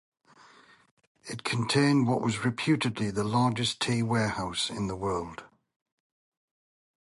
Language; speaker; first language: English; native; English